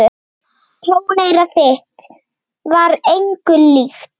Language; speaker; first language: Icelandic; native; Icelandic